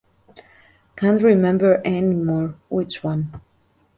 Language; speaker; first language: English; native; English